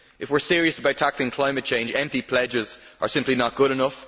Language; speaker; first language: English; native; English